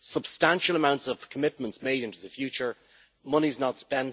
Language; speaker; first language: English; native; English